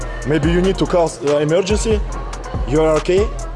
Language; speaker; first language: English; non-native, fluent; Russian